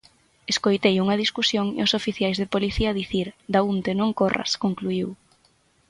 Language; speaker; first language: Galician; native; Galician